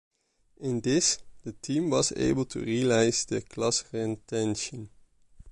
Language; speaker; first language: English; non-native, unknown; Dutch